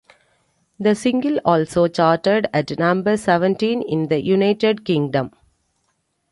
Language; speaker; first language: English; non-native, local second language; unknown